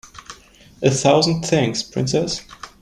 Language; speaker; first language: English; non-native, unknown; German